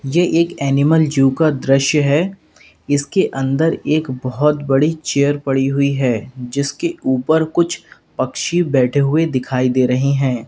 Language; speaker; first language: Hindi; native; Hindi